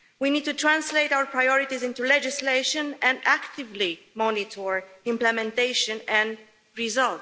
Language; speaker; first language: English; non-native, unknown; Romanian